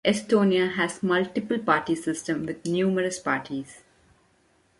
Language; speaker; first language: English; non-native, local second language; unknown